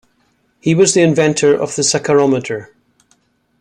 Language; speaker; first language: English; native; English